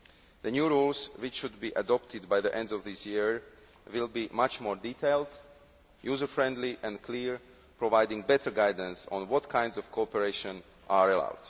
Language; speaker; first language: English; non-native, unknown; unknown